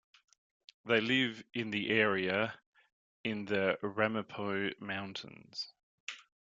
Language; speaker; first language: English; native; English